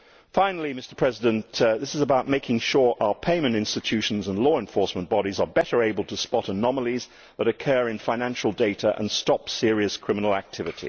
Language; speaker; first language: English; native; English